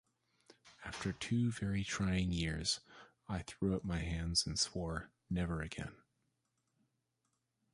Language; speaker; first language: English; native; English